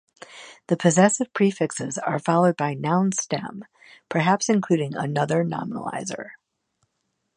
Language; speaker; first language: English; native; English